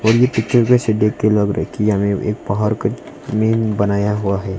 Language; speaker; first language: Hindi; non-native, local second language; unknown